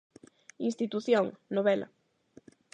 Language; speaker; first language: Galician; non-native, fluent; Spanish